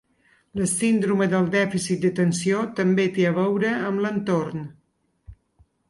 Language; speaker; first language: Catalan; native; Catalan